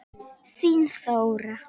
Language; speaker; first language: Icelandic; native; Icelandic